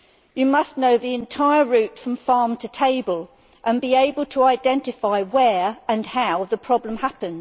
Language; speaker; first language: English; native; English